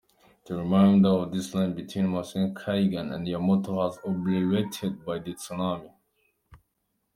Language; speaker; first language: English; non-native, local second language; Kinyarwanda